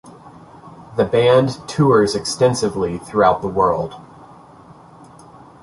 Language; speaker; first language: English; native; English